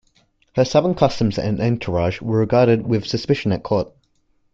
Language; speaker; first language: English; native; English